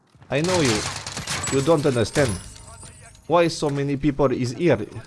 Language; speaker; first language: English; non-native, learner; French